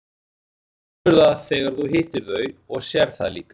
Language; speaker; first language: Icelandic; native; Icelandic